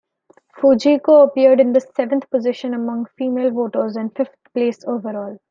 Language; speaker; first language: English; non-native, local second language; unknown